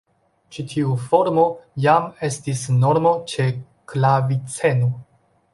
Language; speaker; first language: Esperanto; non-native, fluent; Chinese